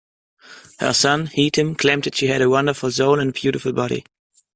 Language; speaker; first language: English; non-native, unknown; German